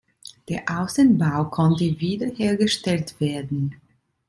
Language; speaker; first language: German; non-native, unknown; Italian